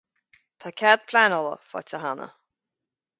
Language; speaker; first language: Irish; native; Irish